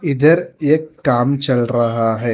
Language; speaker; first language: Hindi; non-native, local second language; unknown